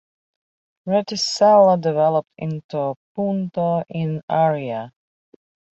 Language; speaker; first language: English; native; English